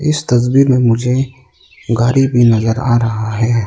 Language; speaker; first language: Hindi; non-native, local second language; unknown